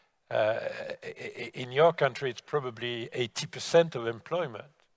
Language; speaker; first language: English; non-native, fluent; French